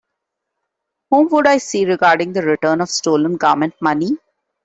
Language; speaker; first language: English; non-native, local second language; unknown